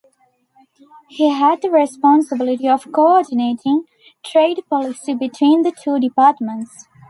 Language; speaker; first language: English; non-native, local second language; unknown